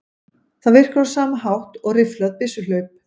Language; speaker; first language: Icelandic; native; Icelandic